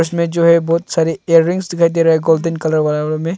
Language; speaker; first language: Hindi; early bilingual, other home language; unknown